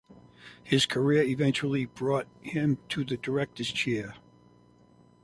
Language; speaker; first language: English; native; English